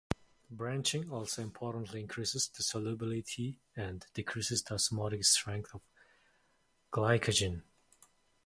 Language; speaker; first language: English; non-native, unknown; Mongolian